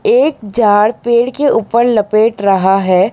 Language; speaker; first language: Hindi; non-native, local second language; Gujarati